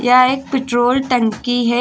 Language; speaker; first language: Hindi; native; Hindi